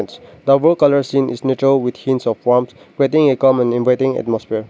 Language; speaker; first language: English; non-native, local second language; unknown